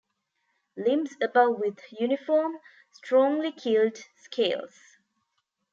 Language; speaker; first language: English; non-native, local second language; Tamil